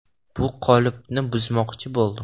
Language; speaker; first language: Uzbek; non-native, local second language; Russian